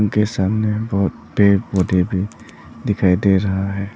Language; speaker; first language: Hindi; non-native, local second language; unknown